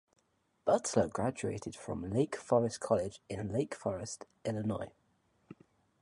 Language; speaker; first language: English; native; English